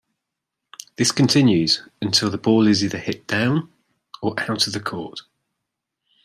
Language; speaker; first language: English; native; English